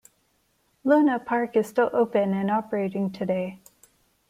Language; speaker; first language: English; non-native, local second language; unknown